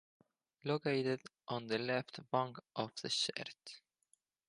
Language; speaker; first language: English; non-native, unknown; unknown